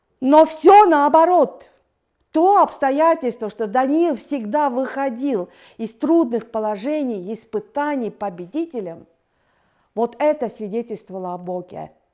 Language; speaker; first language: Russian; non-native, fluent; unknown